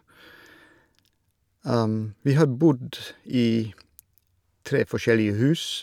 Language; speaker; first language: Norwegian; non-native, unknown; Dutch